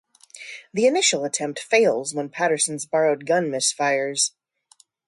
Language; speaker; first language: English; native; English